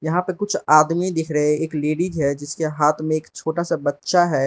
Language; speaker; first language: Hindi; non-native, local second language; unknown